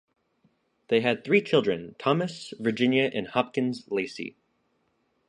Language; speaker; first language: English; native; English